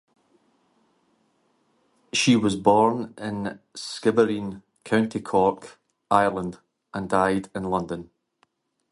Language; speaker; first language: English; native; English